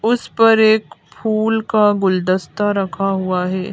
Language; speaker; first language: Hindi; native; Hindi